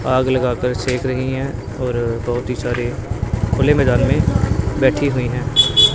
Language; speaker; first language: Hindi; non-native, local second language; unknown